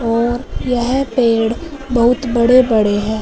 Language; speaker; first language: Hindi; non-native, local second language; Punjabi